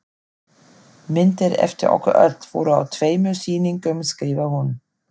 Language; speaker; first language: Icelandic; non-native, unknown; German